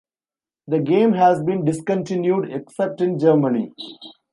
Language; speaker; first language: English; non-native, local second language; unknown